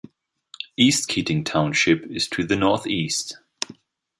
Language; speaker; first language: English; non-native, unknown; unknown